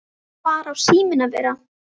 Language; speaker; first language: Icelandic; native; Icelandic